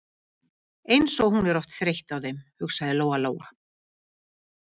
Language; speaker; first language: Icelandic; native; Icelandic